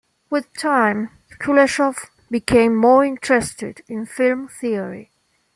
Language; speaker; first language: English; non-native, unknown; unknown